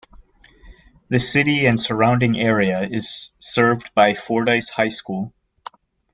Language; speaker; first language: English; native; English